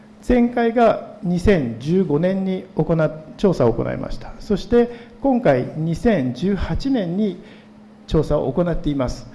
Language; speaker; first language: Japanese; native; Japanese